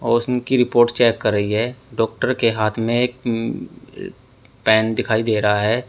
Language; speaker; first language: Hindi; native; Hindi